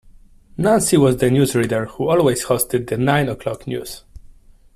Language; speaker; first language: English; non-native, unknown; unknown